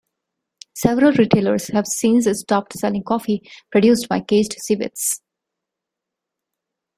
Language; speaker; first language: English; non-native, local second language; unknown